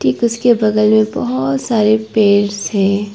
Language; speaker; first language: Hindi; non-native, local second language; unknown